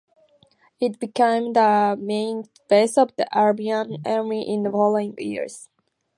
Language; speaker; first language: English; native; English